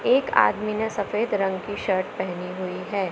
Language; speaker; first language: Hindi; native; Hindi